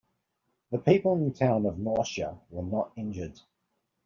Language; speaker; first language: English; native; English